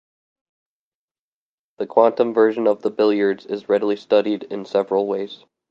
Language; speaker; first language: English; native; English